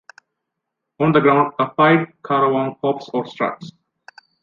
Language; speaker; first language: English; non-native, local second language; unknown